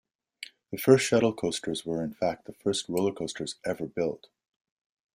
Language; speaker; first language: English; native; English